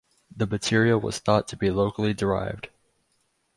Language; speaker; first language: English; native; English